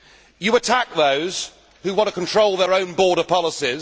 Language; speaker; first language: English; native; English